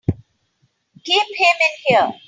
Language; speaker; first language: English; non-native, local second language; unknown